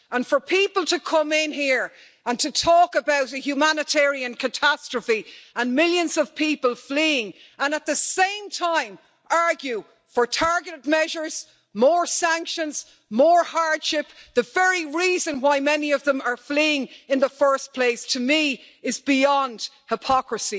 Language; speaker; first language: English; native; English